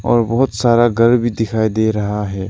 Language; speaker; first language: Hindi; non-native, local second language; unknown